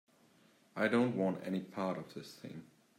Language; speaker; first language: English; native; English